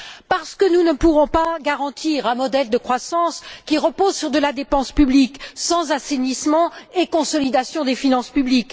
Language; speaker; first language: French; native; French